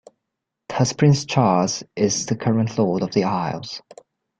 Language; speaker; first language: English; native; English